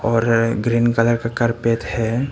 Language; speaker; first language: Hindi; non-native, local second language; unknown